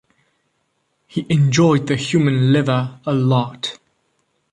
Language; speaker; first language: English; non-native, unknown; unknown